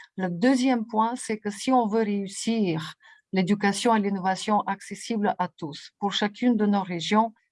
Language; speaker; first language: French; non-native, fluent; Bulgarian